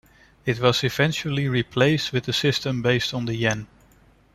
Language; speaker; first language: English; non-native, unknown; Dutch